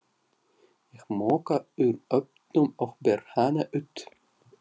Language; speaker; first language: Icelandic; non-native, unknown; Russian